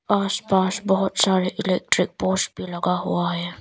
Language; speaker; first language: Hindi; non-native, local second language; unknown